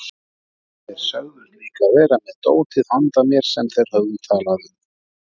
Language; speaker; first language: Icelandic; native; Icelandic